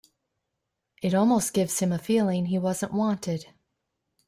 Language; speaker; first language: English; native; English